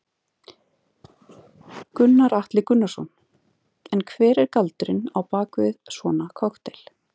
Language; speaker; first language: Icelandic; native; Icelandic